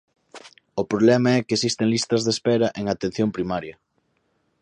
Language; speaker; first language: Galician; native; Galician